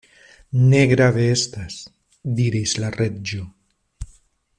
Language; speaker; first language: Esperanto; non-native, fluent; Spanish